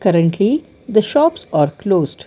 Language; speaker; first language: English; non-native, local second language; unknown